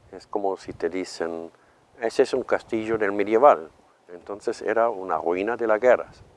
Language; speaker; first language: Spanish; non-native, fluent; German